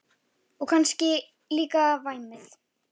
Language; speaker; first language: Icelandic; native; Icelandic